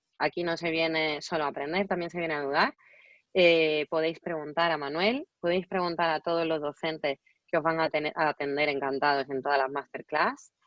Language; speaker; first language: Spanish; native; Spanish